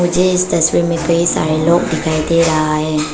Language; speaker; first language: Hindi; non-native, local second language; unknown